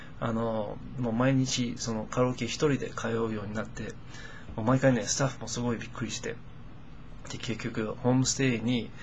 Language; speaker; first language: Japanese; non-native, fluent; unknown